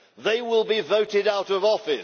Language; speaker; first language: English; native; English